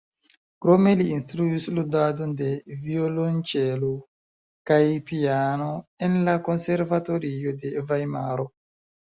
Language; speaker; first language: Esperanto; non-native, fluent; Chinese